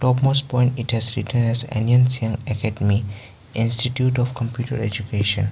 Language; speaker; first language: English; non-native, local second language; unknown